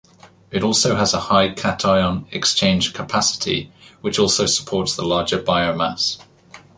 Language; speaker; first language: English; native; English